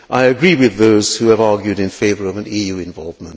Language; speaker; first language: English; non-native, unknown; Hungarian